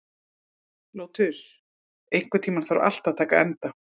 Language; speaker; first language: Icelandic; native; Icelandic